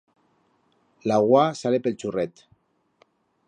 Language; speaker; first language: Aragonese; native; Aragonese